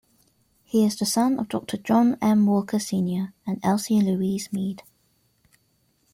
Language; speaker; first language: English; native; English